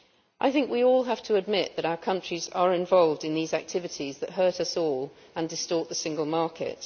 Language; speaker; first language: English; native; English